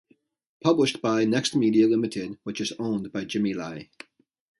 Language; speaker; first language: English; native; English